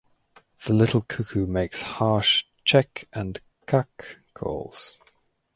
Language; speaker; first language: English; native; English